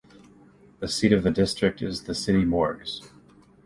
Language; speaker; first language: English; native; English